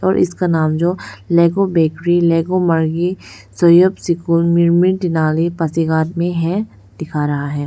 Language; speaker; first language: Hindi; non-native, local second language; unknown